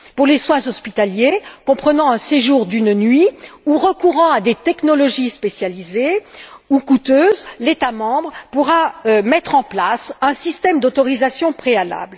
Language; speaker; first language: French; native; French